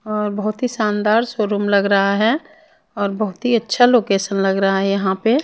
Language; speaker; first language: Hindi; non-native, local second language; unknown